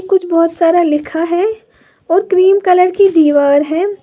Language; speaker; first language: Hindi; native; Hindi